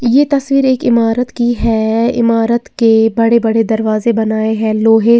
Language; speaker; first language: Hindi; native; Hindi